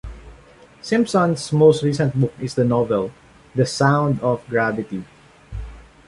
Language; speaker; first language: English; non-native, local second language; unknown